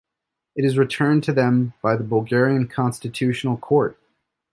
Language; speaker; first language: English; native; English